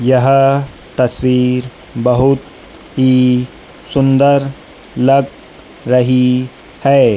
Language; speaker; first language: Hindi; native; Hindi